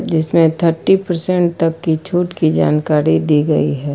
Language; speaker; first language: Hindi; native; Hindi